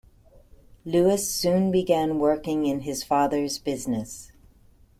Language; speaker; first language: English; native; English